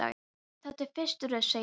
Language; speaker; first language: Icelandic; non-native, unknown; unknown